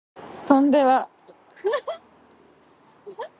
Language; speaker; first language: English; non-native, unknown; Japanese